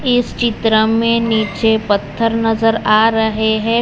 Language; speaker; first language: Hindi; non-native, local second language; Gujarati